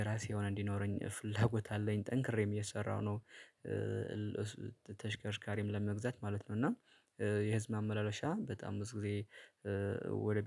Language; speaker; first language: Amharic; native; Amharic